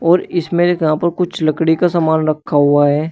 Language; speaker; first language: Hindi; native; Hindi